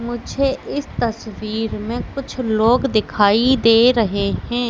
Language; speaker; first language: Hindi; native; Hindi